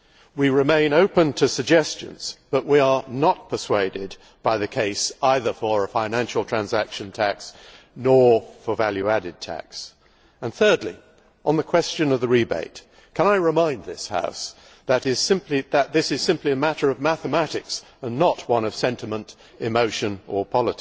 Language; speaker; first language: English; native; English